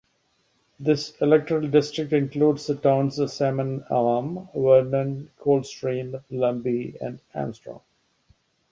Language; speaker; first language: English; native; English